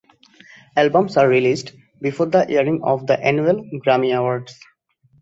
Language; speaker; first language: English; non-native, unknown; Bangla